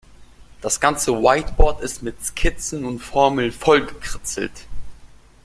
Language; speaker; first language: German; non-native, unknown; Russian